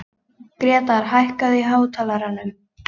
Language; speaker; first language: Icelandic; native; Icelandic